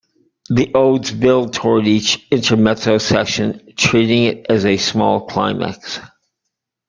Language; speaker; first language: English; native; English